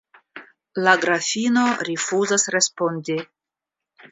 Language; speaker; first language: Esperanto; non-native, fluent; Russian